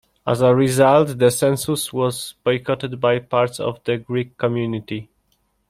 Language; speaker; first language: English; non-native, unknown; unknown